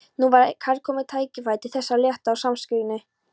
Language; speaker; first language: Icelandic; non-native, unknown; Polish